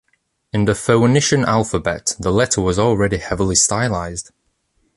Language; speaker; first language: English; native; English